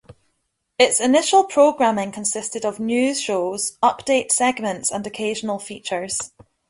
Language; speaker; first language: English; native; English